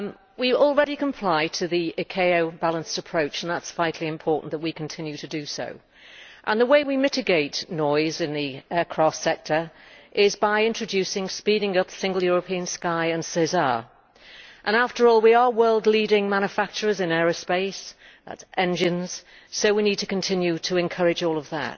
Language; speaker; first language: English; native; English